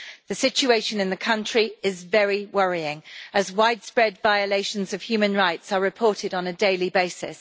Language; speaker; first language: English; native; English